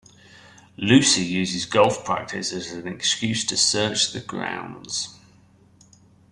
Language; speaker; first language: English; native; English